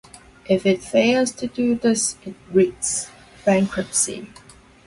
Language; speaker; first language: English; non-native, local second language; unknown